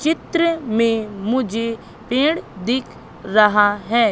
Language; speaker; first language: Hindi; native; Hindi